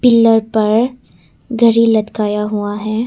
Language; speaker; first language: Hindi; early bilingual, other home language; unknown